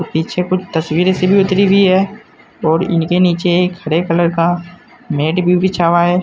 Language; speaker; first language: Hindi; native; Hindi